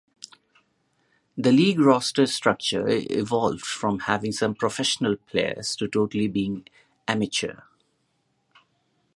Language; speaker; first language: English; non-native, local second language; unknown